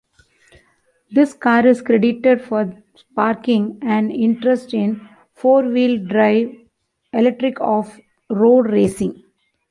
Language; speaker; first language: English; non-native, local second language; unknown